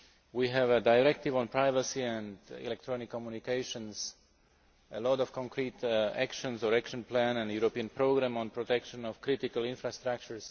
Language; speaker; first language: English; non-native, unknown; Slovak